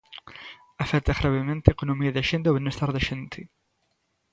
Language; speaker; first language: Galician; native; Galician